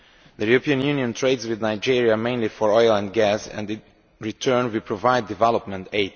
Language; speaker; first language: English; non-native, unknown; Romanian